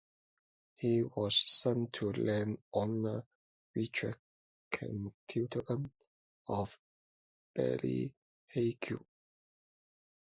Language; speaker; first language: English; non-native, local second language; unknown